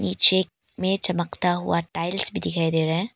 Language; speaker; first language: Hindi; non-native, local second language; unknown